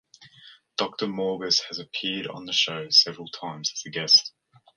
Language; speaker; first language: English; native; English